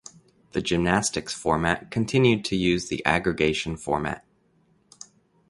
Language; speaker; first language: English; native; English